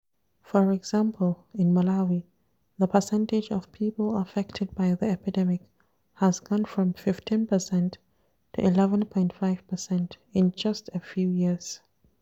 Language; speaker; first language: English; non-native, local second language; Hausa